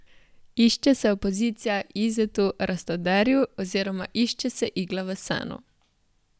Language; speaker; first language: Slovenian; native; Slovenian